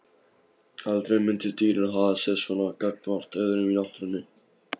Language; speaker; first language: Icelandic; non-native, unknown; Polish